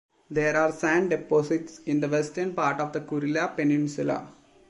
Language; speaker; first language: English; non-native, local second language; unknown